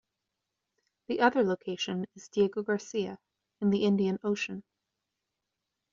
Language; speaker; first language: English; native; English